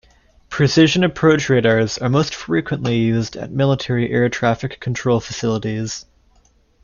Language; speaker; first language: English; native; English